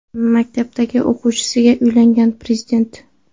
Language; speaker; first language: Uzbek; non-native, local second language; Kara-Kalpak